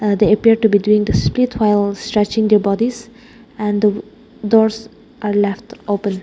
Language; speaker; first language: English; non-native, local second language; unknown